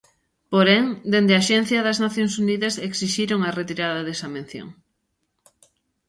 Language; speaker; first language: Galician; native; Galician